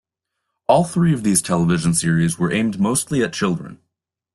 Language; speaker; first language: English; native; English